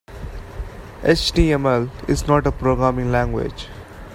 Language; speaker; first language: English; non-native, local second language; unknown